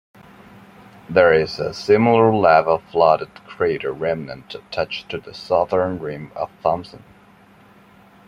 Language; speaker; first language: English; non-native, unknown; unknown